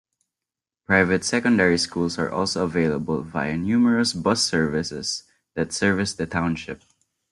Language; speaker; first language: English; non-native, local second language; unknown